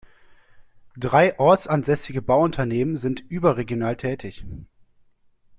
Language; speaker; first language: German; native; German